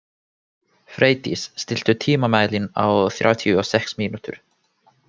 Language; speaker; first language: Icelandic; non-native, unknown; Finnish